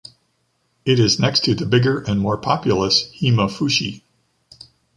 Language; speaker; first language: English; native; English